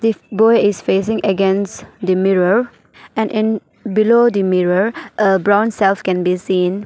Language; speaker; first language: English; non-native, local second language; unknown